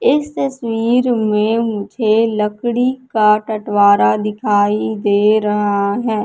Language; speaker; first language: Hindi; native; Hindi